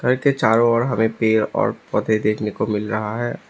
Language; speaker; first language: Hindi; non-native, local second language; Assamese